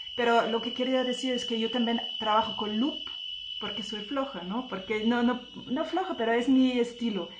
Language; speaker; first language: Spanish; non-native, fluent; German